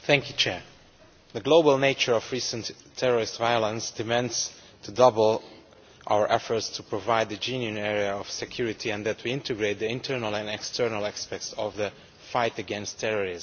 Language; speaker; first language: English; non-native, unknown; Romanian